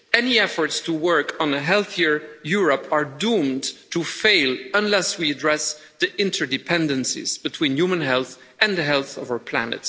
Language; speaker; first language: English; non-native, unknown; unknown